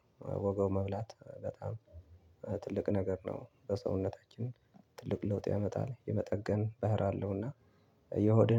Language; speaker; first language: Amharic; non-native, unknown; Tigrinya